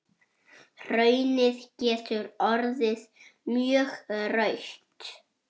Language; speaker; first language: Icelandic; native; Icelandic